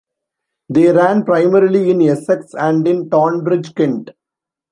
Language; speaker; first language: English; non-native, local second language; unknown